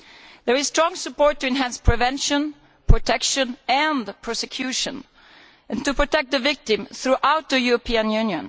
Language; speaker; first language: English; non-native, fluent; Italian